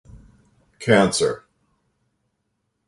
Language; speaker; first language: English; native; English